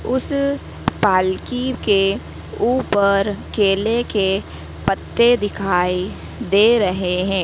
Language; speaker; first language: Hindi; native; Hindi